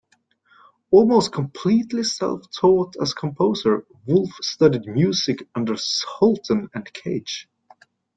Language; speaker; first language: English; native; English